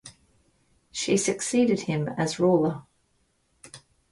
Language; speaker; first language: English; native; English